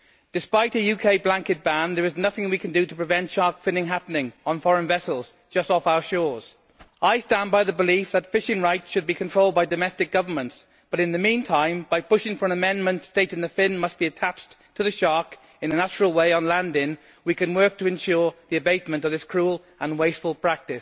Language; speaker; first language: English; native; English